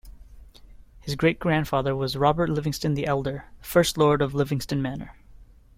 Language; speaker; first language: English; native; English